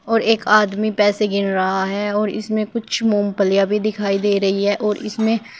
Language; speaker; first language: Hindi; native; Hindi